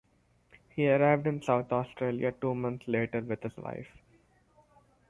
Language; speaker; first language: English; non-native, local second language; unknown